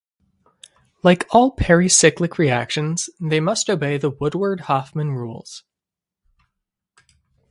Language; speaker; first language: English; native; English